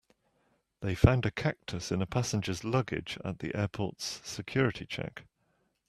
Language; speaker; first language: English; native; English